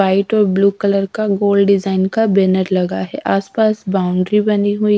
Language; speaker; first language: Hindi; non-native, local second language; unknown